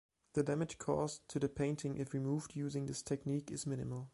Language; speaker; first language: English; non-native, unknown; German